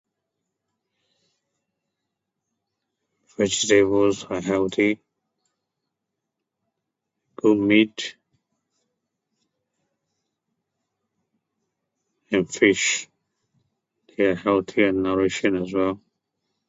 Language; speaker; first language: English; non-native, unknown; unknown